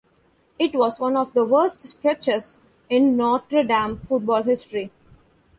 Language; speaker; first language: English; non-native, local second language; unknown